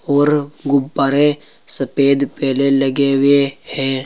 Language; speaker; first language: Hindi; native; Hindi